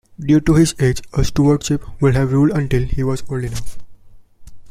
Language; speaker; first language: English; non-native, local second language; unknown